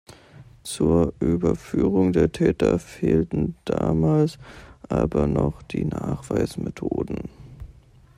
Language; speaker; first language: German; native; German